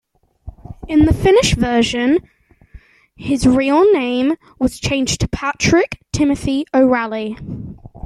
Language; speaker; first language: English; native; English